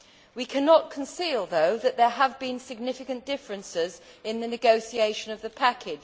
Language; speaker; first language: English; native; English